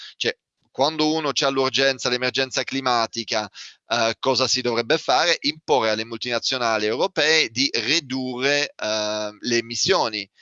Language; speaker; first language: Italian; non-native, fluent; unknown